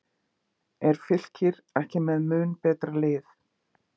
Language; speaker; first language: Icelandic; native; Icelandic